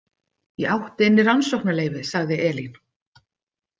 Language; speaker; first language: Icelandic; native; Icelandic